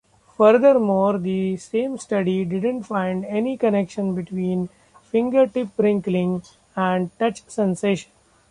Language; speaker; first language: English; non-native, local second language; Marathi